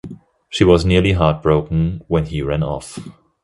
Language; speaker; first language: English; non-native, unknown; German